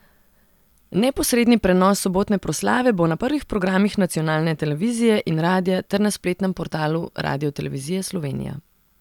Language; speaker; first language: Slovenian; non-native, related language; Serbian